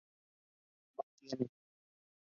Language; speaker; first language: English; non-native, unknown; Spanish